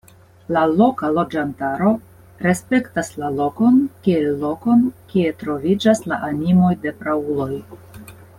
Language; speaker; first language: Esperanto; non-native, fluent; Russian